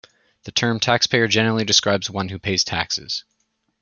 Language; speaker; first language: English; native; English